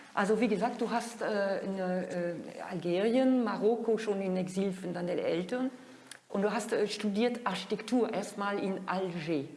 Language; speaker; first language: German; non-native, fluent; French